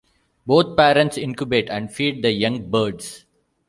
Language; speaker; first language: English; non-native, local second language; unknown